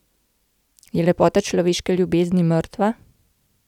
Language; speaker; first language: Slovenian; native; Slovenian